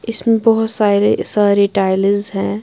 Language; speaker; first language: Hindi; non-native, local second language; Punjabi